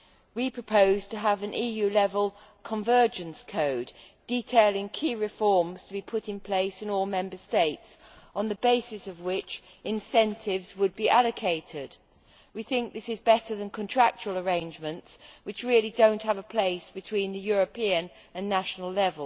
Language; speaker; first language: English; native; English